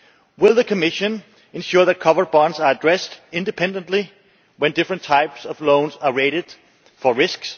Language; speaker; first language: English; non-native, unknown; Danish